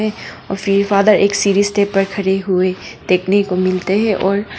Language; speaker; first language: Hindi; non-native, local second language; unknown